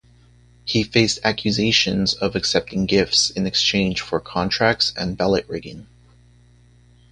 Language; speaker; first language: English; native; English